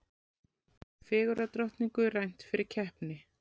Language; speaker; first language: Icelandic; native; Icelandic